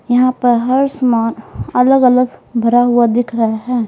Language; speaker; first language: Hindi; native; Hindi